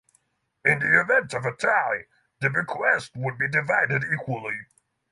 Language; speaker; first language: English; non-native, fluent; Norwegian